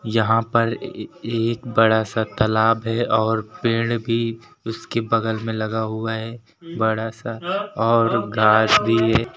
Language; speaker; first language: Hindi; native; Hindi